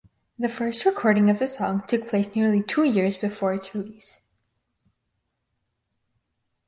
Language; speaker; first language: English; native; English